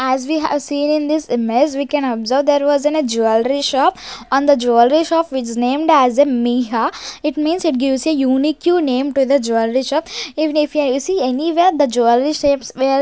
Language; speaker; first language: English; non-native, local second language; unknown